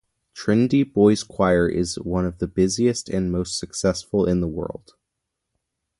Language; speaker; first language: English; native; English